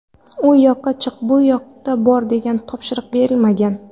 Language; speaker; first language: Uzbek; non-native, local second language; Kara-Kalpak